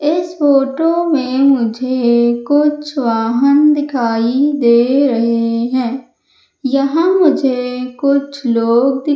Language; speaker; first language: Hindi; native; Hindi